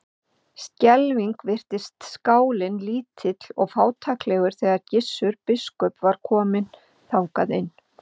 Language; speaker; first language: Icelandic; native; Icelandic